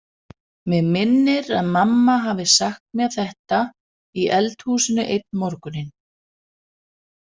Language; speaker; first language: Icelandic; non-native, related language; Danish